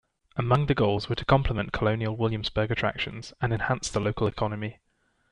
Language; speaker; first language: English; native; English